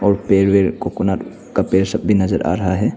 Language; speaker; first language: Hindi; non-native, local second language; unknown